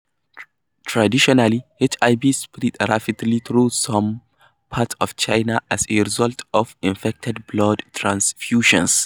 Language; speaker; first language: English; non-native, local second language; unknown